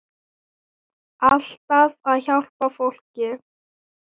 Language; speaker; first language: Icelandic; non-native, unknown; Thai